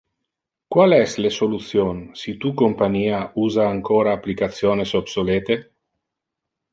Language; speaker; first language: Interlingua; non-native, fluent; Italian